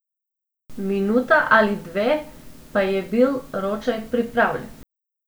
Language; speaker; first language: Slovenian; non-native, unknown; Macedonian